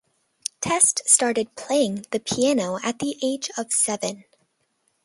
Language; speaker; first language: English; native; English